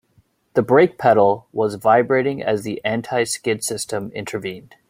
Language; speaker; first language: English; native; English